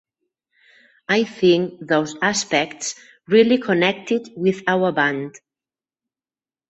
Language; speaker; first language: English; non-native, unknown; Catalan